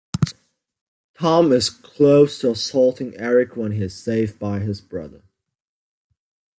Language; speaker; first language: English; non-native, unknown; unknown